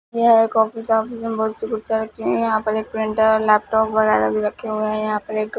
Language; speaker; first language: Hindi; non-native, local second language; Punjabi